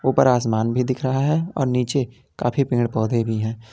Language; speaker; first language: Hindi; native; Hindi